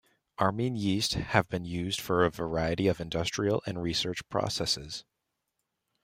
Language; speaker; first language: English; native; English